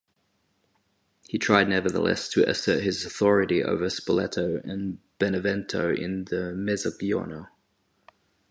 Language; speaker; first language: English; native; English